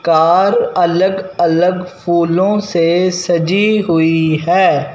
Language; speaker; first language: Hindi; non-native, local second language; Punjabi